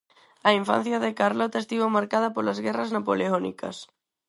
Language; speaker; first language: Galician; non-native, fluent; Spanish